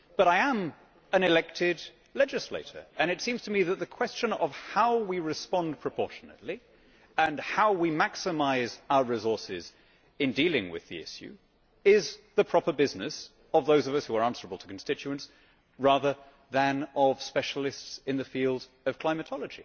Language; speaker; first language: English; native; English